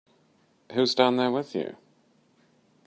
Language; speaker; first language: English; native; English